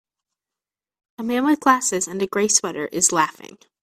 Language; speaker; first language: English; native; English